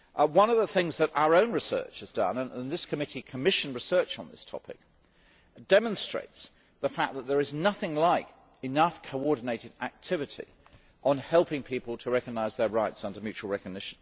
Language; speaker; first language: English; native; English